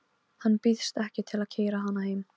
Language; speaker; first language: Icelandic; non-native, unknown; Polish